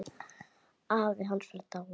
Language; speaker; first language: Icelandic; native; Icelandic